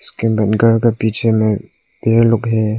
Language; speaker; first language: Hindi; non-native, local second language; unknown